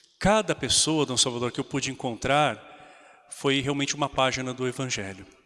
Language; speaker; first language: Portuguese; native; Portuguese